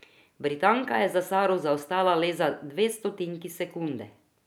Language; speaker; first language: Slovenian; non-native, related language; Croatian